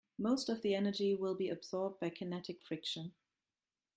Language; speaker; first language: English; non-native, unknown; German